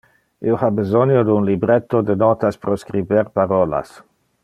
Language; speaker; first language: Interlingua; non-native, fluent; Dutch